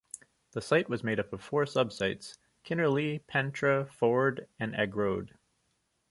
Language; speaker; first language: English; native; English